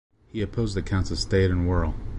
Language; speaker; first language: English; native; English